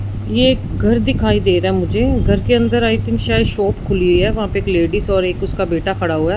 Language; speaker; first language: Hindi; non-native, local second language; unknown